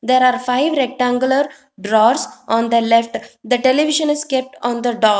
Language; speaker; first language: English; non-native, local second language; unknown